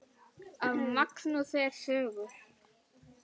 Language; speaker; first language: Icelandic; native; Icelandic